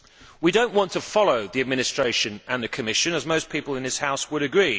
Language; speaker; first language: English; native; English